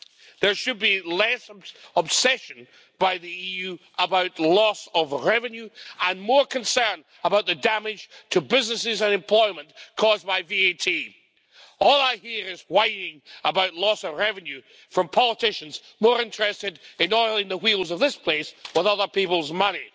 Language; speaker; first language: English; native; English